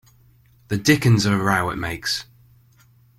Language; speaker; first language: English; native; English